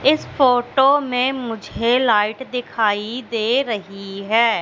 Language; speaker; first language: Hindi; native; Hindi